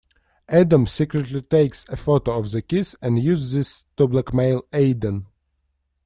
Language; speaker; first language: English; non-native, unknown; Russian